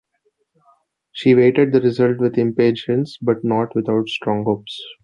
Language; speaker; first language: English; non-native, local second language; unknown